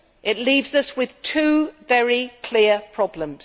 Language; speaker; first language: English; native; English